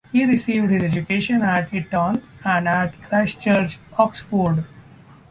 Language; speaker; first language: English; non-native, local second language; Marathi